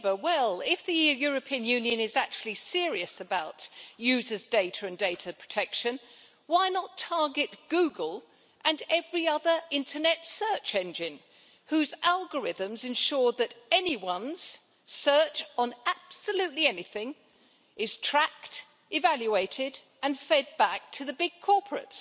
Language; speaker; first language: English; native; English